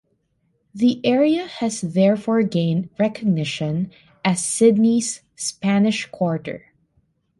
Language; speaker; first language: English; non-native, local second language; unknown